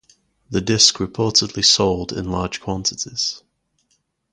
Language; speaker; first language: English; native; English